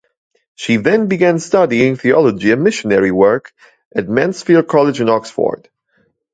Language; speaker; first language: English; non-native, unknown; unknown